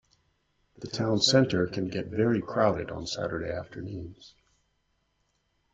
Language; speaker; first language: English; native; English